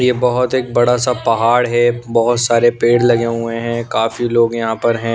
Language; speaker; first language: Hindi; non-native, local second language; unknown